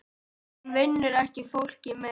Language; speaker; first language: Icelandic; native; Icelandic